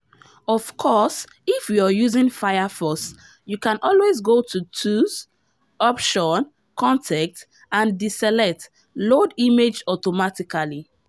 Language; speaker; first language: English; non-native, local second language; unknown